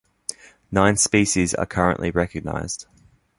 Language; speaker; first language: English; native; English